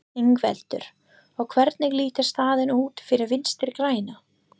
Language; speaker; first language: Icelandic; non-native, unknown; English